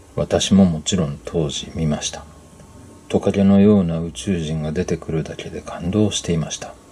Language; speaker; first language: Japanese; native; Japanese